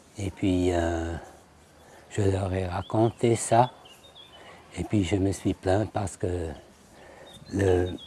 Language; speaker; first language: French; non-native, fluent; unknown